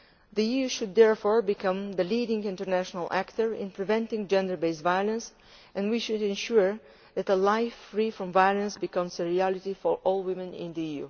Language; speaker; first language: English; non-native, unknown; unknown